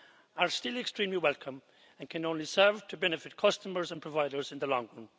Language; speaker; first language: English; native; English